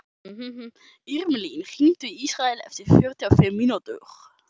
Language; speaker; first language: Icelandic; non-native, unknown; German